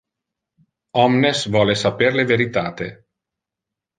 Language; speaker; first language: Interlingua; non-native, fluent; Italian